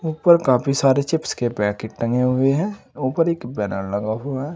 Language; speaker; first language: Hindi; native; Hindi